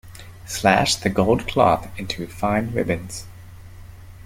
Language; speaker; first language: English; native; English